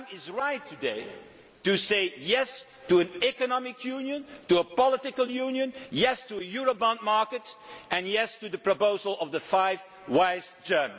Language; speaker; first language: English; non-native, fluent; Dutch